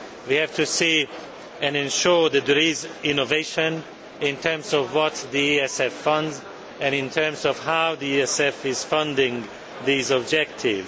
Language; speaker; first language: English; non-native, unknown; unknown